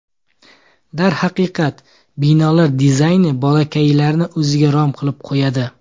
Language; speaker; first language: Uzbek; native; Uzbek